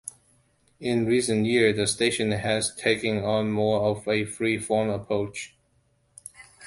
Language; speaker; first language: English; non-native, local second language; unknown